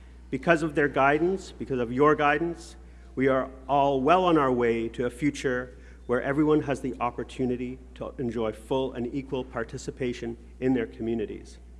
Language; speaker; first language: English; native; English